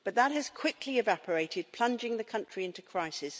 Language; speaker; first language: English; native; English